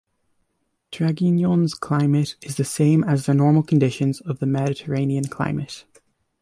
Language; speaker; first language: English; native; English